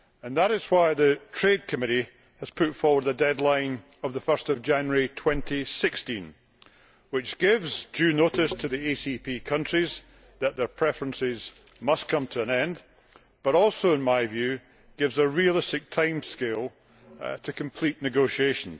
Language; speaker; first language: English; native; English